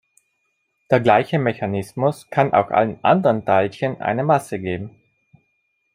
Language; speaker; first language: German; non-native, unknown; Italian